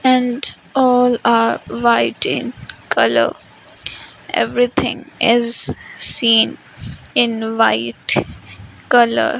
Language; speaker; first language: English; non-native, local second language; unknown